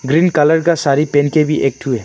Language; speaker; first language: Hindi; non-native, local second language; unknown